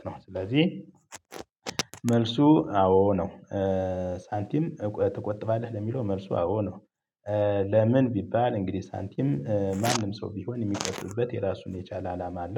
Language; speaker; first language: Amharic; native; Amharic